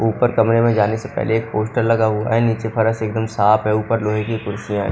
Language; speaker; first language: Hindi; non-native, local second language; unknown